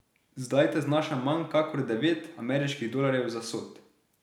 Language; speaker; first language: Slovenian; native; Slovenian